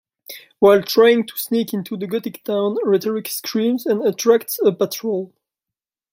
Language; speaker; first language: English; non-native, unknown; French